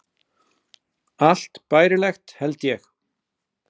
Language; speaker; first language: Icelandic; native; Icelandic